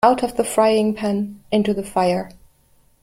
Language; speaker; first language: English; non-native, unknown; German